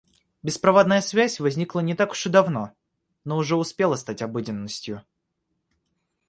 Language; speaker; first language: Russian; native; Russian